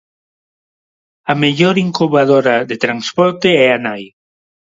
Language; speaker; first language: Galician; non-native, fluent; Spanish